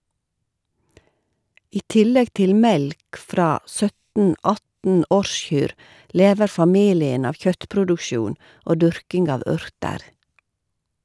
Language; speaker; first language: Norwegian; native; Norwegian